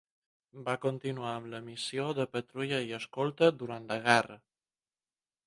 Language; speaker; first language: Catalan; non-native, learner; Spanish